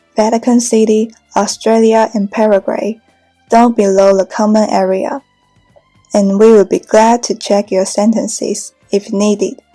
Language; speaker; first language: English; non-native, fluent; Chinese